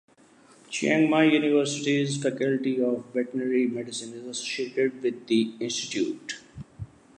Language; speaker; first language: English; non-native, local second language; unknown